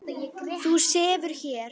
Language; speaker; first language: Icelandic; native; Icelandic